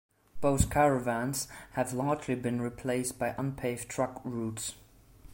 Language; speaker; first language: English; non-native, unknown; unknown